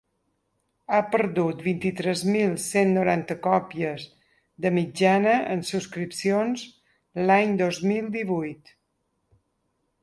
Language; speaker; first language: Catalan; native; Catalan